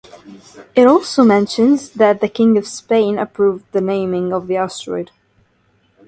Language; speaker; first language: English; non-native, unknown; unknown